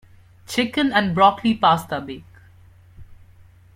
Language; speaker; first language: English; non-native, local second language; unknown